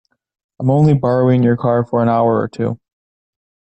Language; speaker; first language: English; native; English